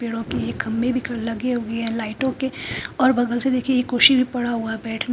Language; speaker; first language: Hindi; non-native, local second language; Punjabi